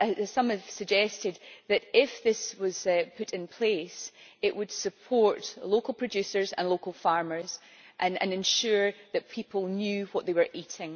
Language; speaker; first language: English; native; English